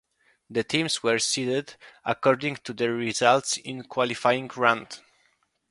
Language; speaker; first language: English; non-native, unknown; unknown